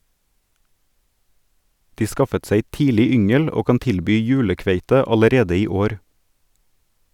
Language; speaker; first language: Norwegian; native; Norwegian